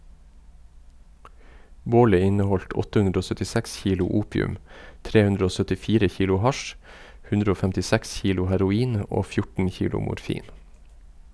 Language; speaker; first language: Norwegian; native; Norwegian